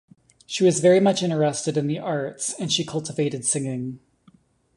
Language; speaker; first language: English; native; English